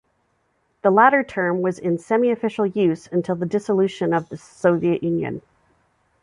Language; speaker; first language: English; native; English